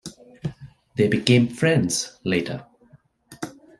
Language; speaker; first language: English; non-native, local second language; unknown